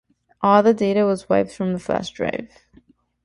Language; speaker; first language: English; native; English